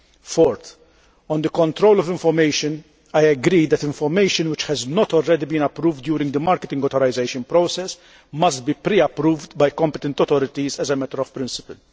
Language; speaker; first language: English; non-native, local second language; Maltese